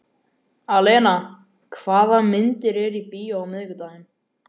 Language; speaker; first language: Icelandic; native; Icelandic